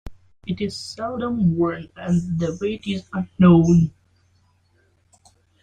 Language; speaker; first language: English; non-native, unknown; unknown